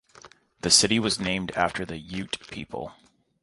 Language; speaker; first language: English; native; English